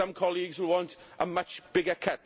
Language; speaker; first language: English; native; English